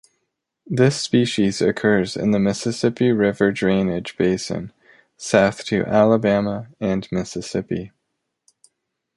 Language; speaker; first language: English; native; English